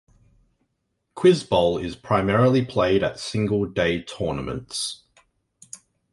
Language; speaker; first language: English; native; English